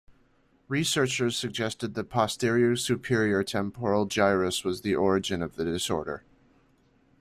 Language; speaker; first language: English; native; English